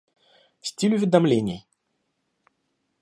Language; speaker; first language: Russian; native; Russian